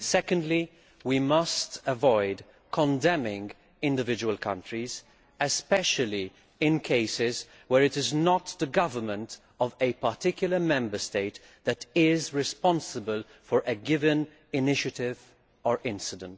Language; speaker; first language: English; non-native, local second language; Maltese